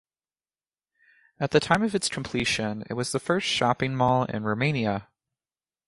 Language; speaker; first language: English; native; English